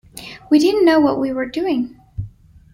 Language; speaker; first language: English; non-native, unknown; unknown